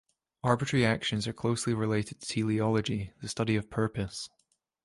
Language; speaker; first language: English; native; English